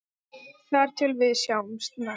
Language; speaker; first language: Icelandic; non-native, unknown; English